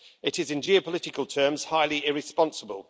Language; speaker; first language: English; native; English